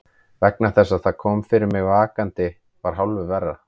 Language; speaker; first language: Icelandic; native; Icelandic